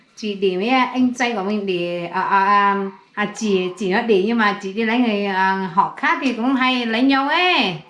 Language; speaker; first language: Vietnamese; non-native, local second language; Hmong